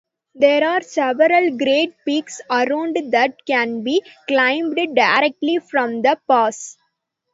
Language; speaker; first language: English; non-native, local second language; Tamil